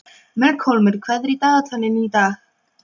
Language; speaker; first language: Icelandic; non-native, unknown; Polish